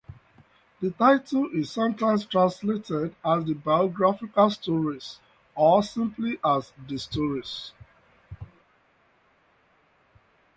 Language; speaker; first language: English; native; English